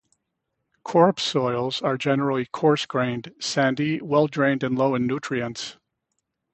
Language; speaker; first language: English; native; English